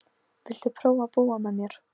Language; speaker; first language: Icelandic; non-native, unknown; Polish